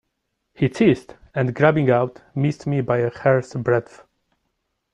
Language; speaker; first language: English; non-native, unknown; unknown